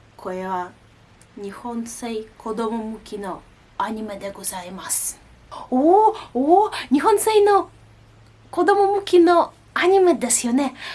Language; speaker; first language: Japanese; non-native, fluent; Russian